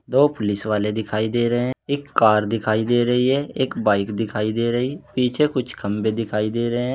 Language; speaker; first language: Hindi; native; Hindi